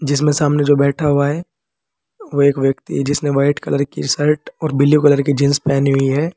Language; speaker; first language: Hindi; native; Hindi